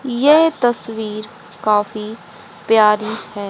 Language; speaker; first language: Hindi; native; Hindi